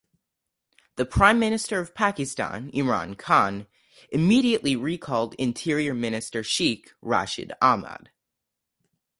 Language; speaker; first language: English; native; English